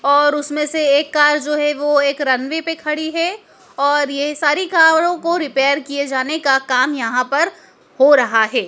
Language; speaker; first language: Hindi; native; Hindi